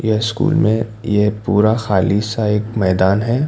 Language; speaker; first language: Hindi; non-native, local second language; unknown